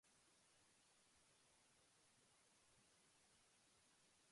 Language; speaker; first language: English; non-native, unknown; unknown